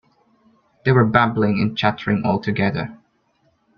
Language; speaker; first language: English; non-native, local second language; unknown